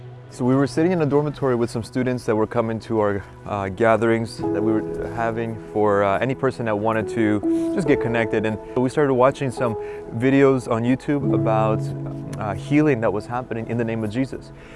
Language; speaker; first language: English; native; English